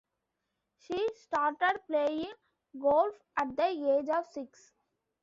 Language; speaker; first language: English; non-native, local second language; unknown